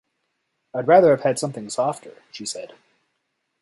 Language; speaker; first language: English; native; English